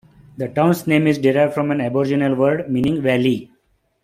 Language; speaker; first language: English; non-native, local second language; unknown